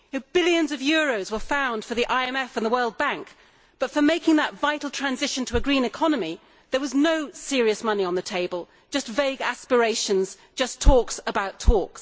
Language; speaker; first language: English; native; English